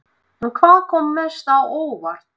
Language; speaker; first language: Icelandic; non-native, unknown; Russian